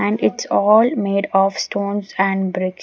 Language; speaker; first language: English; non-native, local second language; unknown